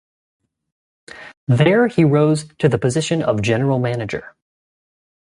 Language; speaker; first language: English; native; English